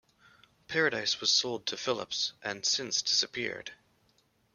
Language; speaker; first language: English; native; English